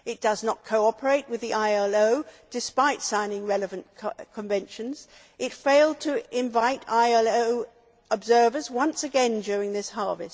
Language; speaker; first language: English; native; English